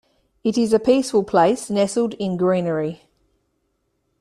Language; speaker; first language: English; native; English